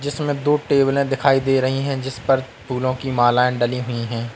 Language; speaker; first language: Hindi; native; Hindi